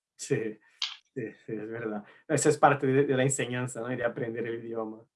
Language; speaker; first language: Spanish; non-native, related language; Portuguese